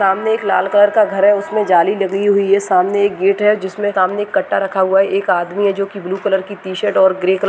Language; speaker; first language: Hindi; native; Hindi